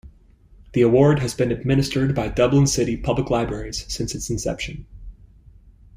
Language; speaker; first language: English; native; English